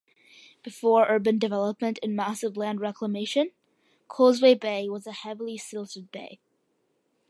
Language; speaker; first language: English; early bilingual, other home language; Malayalam